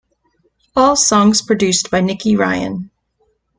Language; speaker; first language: English; native; English